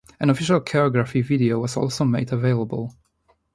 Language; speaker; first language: English; non-native, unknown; Polish